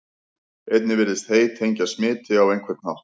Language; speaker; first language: Icelandic; native; Icelandic